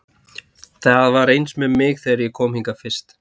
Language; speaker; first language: Icelandic; native; Icelandic